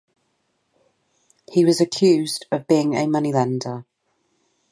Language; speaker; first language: English; native; English